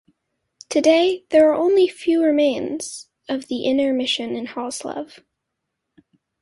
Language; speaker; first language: English; native; English